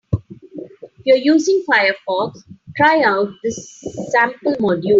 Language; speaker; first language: English; non-native, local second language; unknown